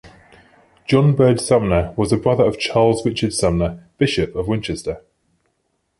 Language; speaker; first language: English; native; English